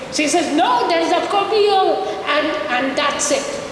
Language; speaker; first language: English; non-native, local second language; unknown